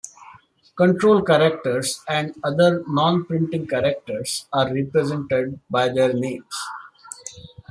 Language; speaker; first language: English; non-native, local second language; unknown